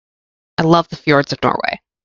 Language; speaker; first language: English; native; English